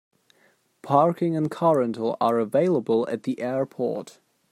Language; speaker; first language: English; non-native, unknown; German